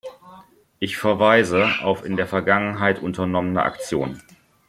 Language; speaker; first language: German; native; German